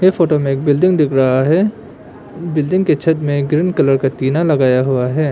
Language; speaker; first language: Hindi; non-native, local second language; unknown